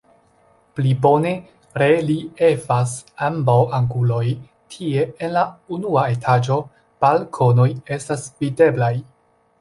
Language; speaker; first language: Esperanto; non-native, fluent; Chinese